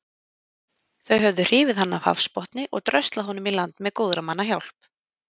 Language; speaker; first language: Icelandic; native; Icelandic